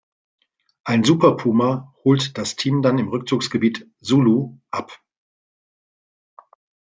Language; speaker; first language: German; native; German